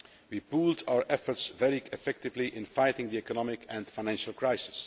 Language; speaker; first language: English; non-native, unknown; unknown